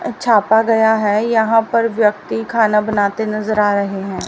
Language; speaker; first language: Hindi; native; Hindi